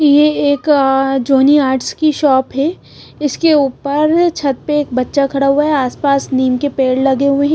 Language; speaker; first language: Hindi; non-native, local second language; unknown